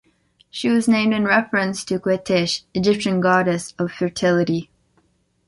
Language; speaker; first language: English; native; English